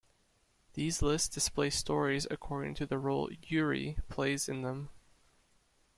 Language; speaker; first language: English; native; English